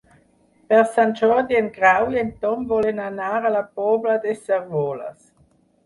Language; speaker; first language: Catalan; non-native, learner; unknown